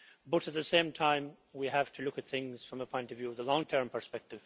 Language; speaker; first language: English; native; English